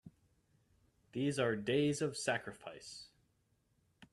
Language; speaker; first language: English; native; English